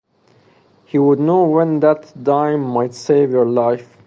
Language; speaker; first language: English; non-native, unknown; Persian